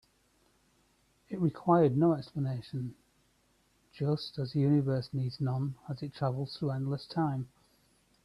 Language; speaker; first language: English; native; English